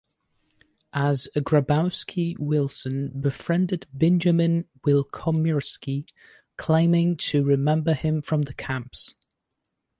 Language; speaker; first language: English; native; English